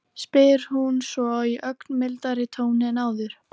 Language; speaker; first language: Icelandic; native; Icelandic